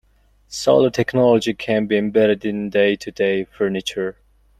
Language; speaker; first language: English; non-native, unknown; Mongolian